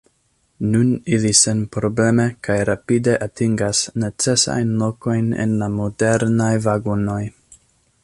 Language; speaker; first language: Esperanto; non-native, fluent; English